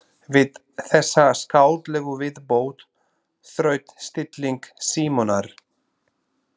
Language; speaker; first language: Icelandic; non-native, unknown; Slovak